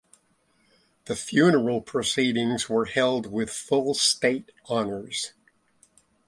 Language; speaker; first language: English; native; English